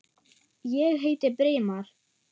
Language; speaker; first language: Icelandic; non-native, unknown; German